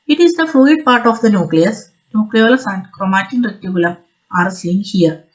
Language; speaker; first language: English; non-native, local second language; Malayalam